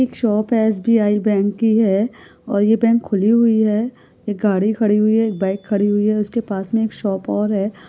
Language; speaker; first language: Hindi; non-native, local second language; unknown